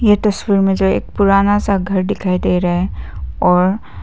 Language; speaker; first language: Hindi; non-native, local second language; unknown